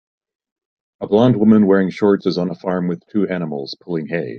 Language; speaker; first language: English; native; English